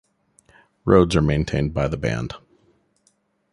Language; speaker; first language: English; native; English